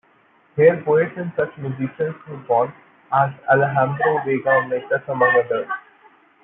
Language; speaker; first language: English; non-native, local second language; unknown